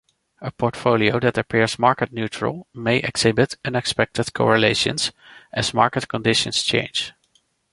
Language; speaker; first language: English; non-native, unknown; Dutch